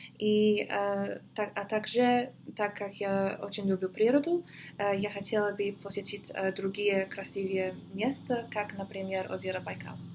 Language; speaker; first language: Russian; non-native, fluent; English